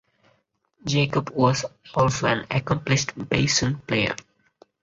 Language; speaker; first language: English; non-native, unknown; Bangla